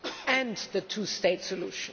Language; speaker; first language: English; non-native, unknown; German